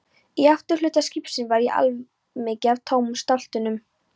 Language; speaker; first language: Icelandic; non-native, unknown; Polish